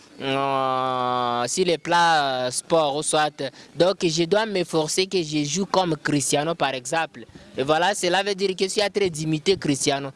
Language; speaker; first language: French; non-native, local second language; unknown